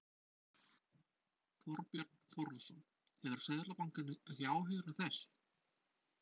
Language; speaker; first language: Icelandic; non-native, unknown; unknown